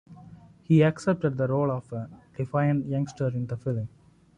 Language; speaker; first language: English; non-native, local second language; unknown